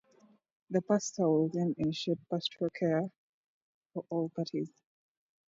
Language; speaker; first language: English; native; English